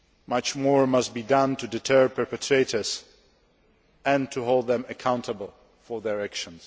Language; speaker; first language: English; non-native, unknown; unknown